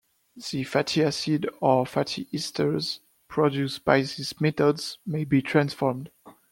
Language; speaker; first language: English; non-native, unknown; French